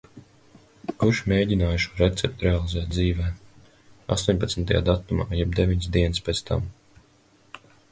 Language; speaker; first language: Latvian; native; Latvian